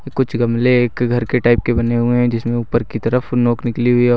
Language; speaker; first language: Hindi; native; Hindi